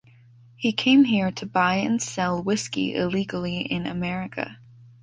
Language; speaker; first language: English; native; English